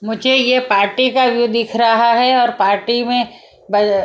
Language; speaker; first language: Hindi; non-native, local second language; Punjabi